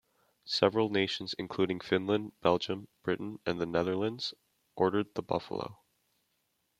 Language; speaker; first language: English; native; English